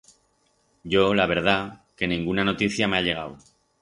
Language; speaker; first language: Aragonese; non-native, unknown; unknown